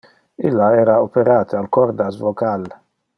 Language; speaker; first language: Interlingua; non-native, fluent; Dutch